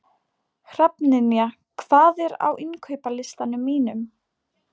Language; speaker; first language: Icelandic; non-native, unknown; Polish